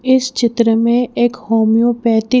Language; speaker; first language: Hindi; native; Hindi